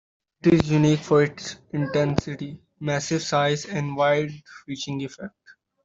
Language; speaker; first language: English; non-native, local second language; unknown